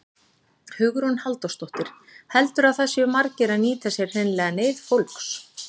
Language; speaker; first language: Icelandic; native; Icelandic